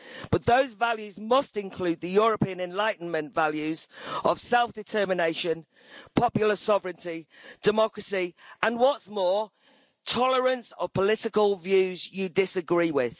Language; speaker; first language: English; native; English